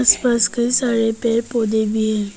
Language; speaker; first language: Hindi; non-native, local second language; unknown